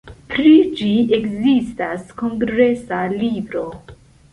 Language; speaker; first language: Esperanto; non-native, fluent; Central Kurdish